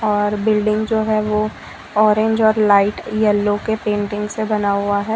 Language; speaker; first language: Hindi; non-native, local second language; Gujarati